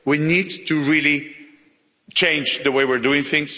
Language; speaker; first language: English; non-native, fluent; Spanish